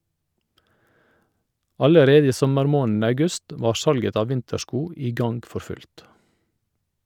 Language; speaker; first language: Norwegian; native; Norwegian